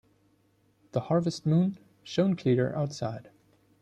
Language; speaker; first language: English; non-native, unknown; German